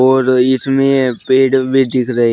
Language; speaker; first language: Hindi; native; Hindi